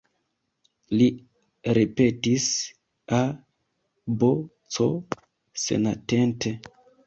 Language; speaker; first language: Esperanto; non-native, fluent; Kinyarwanda